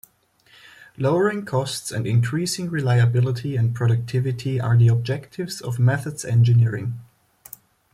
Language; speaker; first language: English; non-native, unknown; German